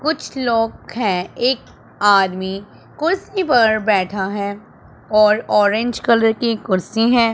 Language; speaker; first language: Hindi; non-native, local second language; Punjabi